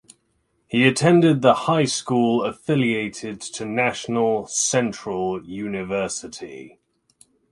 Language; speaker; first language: English; native; English